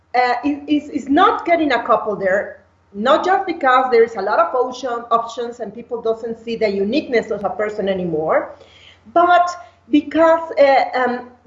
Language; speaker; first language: English; non-native, fluent; Spanish